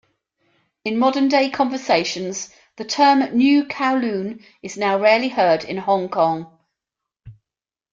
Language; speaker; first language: English; native; English